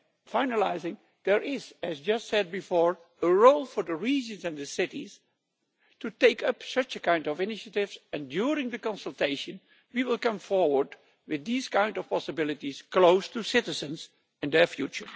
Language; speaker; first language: English; non-native, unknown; Dutch